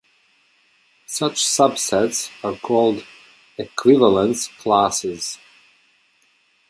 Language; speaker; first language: English; native; English